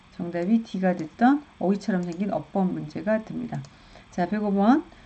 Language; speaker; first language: Korean; native; Korean